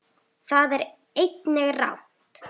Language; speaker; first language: Icelandic; native; Icelandic